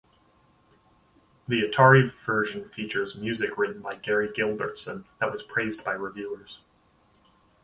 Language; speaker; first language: English; native; English